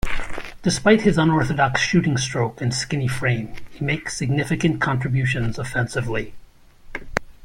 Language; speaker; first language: English; native; English